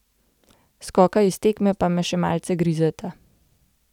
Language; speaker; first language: Slovenian; native; Slovenian